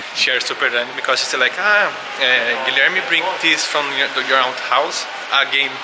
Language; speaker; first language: English; non-native, learner; Portuguese